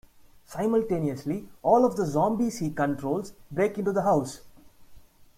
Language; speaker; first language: English; non-native, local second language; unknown